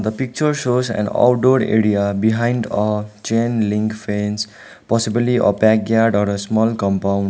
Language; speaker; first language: English; non-native, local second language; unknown